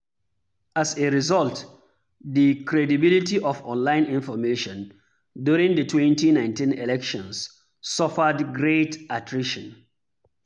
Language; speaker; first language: English; non-native, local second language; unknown